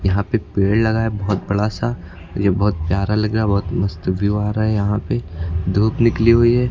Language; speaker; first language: Hindi; native; Hindi